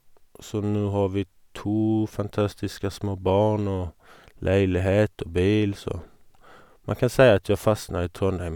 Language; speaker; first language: Norwegian; non-native, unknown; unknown